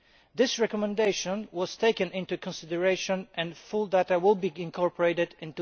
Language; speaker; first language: English; non-native, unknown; Polish